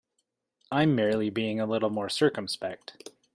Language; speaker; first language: English; native; English